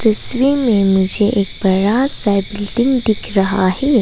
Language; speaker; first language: Hindi; non-native, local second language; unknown